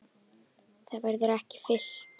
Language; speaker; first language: Icelandic; native; Icelandic